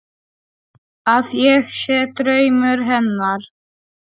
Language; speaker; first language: Icelandic; non-native, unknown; Polish